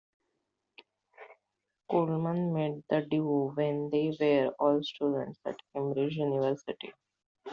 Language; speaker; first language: English; non-native, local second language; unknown